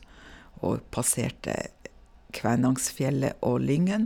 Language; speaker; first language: Norwegian; native; Norwegian